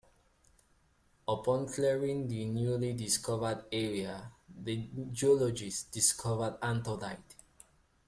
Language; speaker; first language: English; native; English